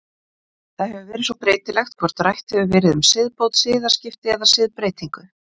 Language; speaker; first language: Icelandic; native; Icelandic